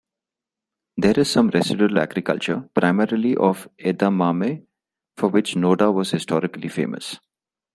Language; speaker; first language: English; non-native, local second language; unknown